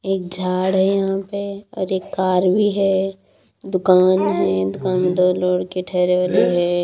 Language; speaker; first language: Hindi; native; Hindi